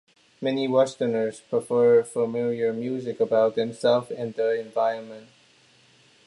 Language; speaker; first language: English; non-native, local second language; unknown